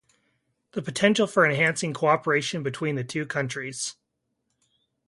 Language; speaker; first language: English; native; English